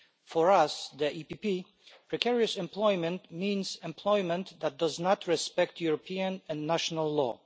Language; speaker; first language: English; non-native, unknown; Polish